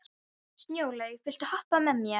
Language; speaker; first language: Icelandic; non-native, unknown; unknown